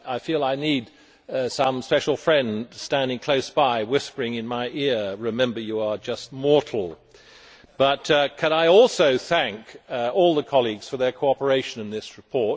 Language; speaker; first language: English; native; English